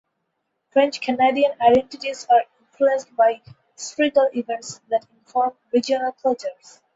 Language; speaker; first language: English; non-native, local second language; Bangla